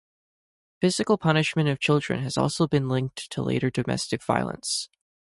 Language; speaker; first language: English; native; English